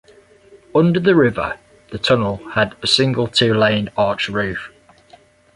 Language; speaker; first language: English; native; English